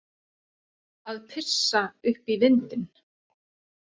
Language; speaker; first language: Icelandic; native; Icelandic